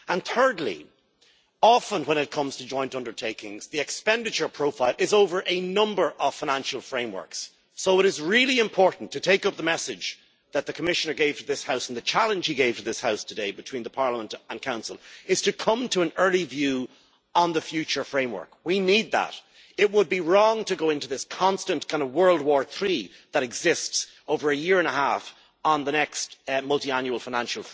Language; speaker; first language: English; native; English